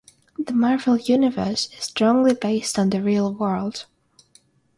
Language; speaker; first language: English; non-native, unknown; Russian